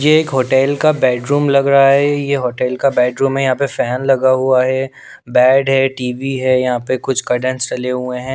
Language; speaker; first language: Hindi; non-native, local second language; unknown